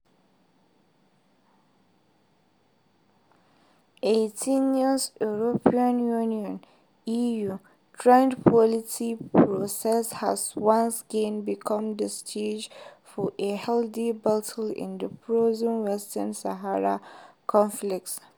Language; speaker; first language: English; non-native, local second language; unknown